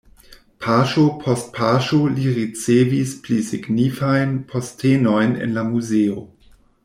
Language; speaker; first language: Esperanto; non-native, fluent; German